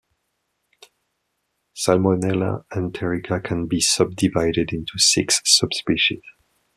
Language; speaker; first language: English; non-native, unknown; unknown